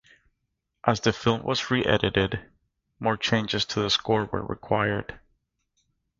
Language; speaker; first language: English; native; English